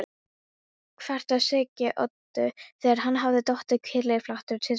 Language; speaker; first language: Icelandic; non-native, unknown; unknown